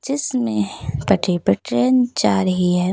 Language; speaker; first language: Hindi; native; Hindi